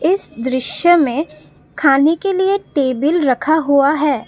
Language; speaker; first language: Hindi; non-native, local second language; Assamese